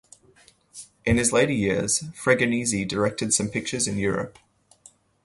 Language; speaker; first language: English; native; English